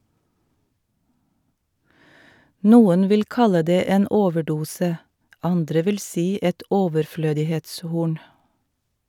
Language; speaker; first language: Norwegian; native; Norwegian